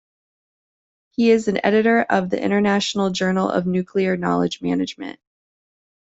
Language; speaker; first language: English; native; English